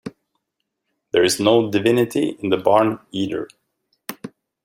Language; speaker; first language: English; native; English